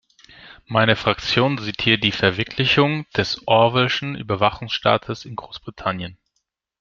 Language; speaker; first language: German; non-native, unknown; Greek